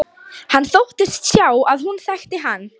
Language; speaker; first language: Icelandic; non-native, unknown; Lithuanian